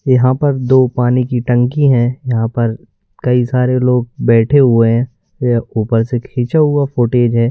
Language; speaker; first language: Hindi; native; Hindi